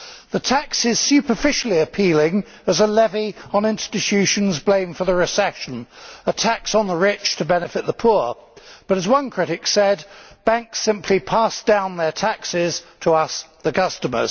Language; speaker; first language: English; native; English